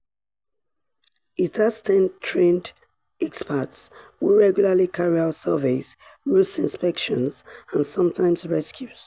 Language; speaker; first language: English; non-native, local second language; Yoruba